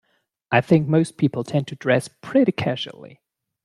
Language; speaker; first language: English; non-native, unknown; German